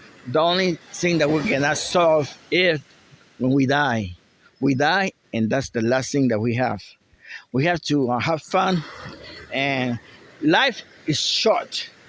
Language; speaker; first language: English; non-native, local second language; Spanish